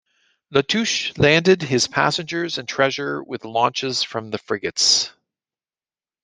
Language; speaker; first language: English; native; English